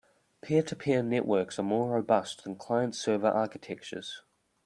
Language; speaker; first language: English; native; English